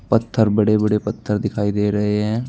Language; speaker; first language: Hindi; native; Hindi